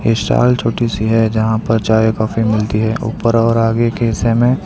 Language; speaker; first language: Hindi; non-native, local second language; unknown